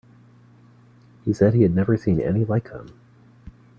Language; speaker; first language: English; native; English